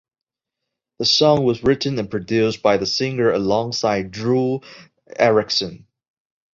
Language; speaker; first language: English; non-native, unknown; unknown